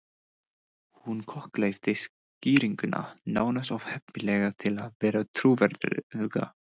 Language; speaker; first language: Icelandic; non-native, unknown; English